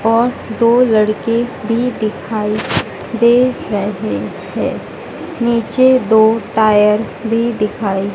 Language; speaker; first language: Hindi; native; Hindi